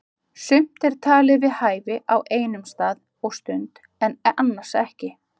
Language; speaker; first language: Icelandic; native; Icelandic